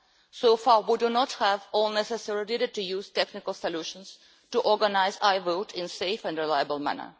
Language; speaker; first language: English; non-native, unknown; Russian